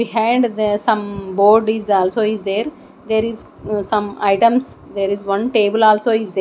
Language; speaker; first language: English; non-native, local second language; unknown